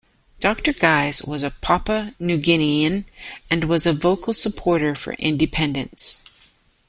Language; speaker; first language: English; native; English